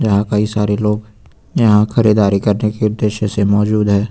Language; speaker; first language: Hindi; native; Hindi